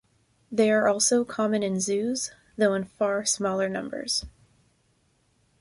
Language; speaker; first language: English; native; English